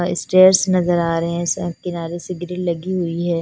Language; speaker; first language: Hindi; non-native, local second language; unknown